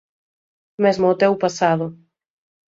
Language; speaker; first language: Galician; native; Galician